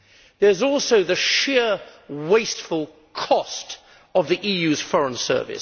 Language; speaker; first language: English; native; English